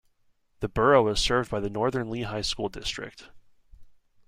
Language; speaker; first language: English; native; English